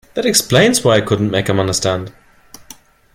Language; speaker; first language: English; non-native, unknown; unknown